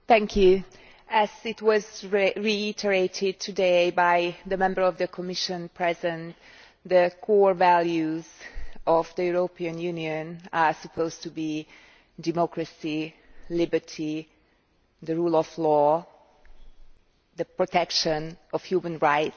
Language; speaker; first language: English; non-native, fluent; Hungarian